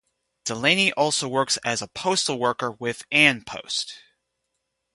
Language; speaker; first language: English; native; English